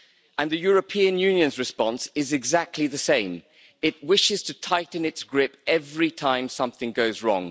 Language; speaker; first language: English; native; English